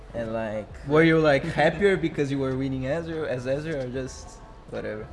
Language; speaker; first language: English; non-native, fluent; Portuguese